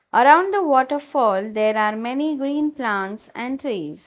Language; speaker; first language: English; non-native, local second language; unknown